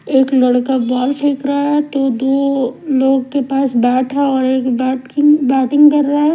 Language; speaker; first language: Hindi; non-native, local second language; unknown